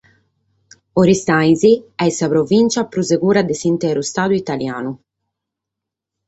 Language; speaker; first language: Sardinian; native; Sardinian